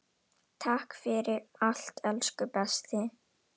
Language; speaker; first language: Icelandic; non-native, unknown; Indonesian